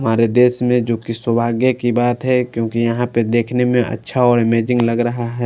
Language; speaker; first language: Hindi; non-native, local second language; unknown